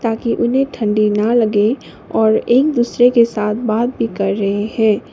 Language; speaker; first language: Hindi; non-native, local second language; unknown